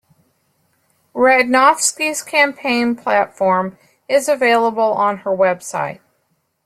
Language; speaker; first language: English; native; English